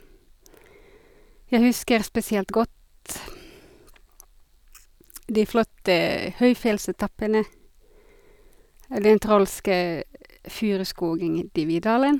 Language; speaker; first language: Norwegian; non-native, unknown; Finnish